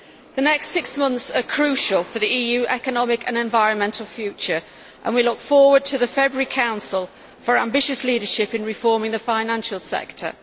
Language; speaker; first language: English; native; English